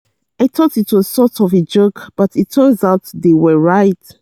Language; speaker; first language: English; non-native, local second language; Yoruba